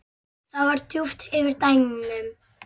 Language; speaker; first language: Icelandic; native; Icelandic